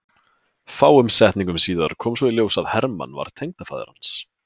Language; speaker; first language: Icelandic; native; Icelandic